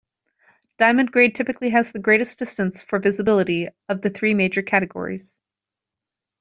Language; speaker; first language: English; native; English